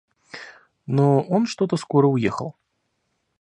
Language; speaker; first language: Russian; native; Russian